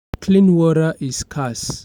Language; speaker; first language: English; non-native, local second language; Yoruba